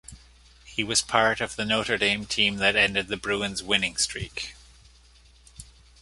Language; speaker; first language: English; native; English